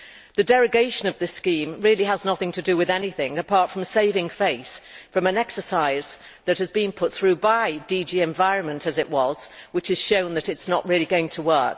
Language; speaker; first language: English; native; English